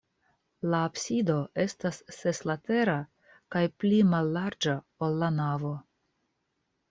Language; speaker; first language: Esperanto; non-native, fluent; Russian